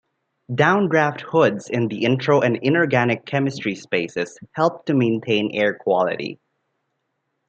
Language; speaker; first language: English; non-native, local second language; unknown